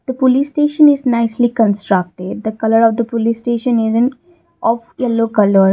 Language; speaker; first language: English; non-native, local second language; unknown